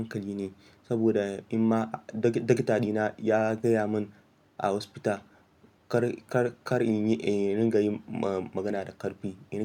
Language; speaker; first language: Hausa; non-native, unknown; Yoruba